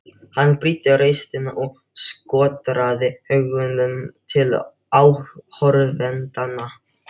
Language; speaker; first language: Icelandic; non-native, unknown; Filipino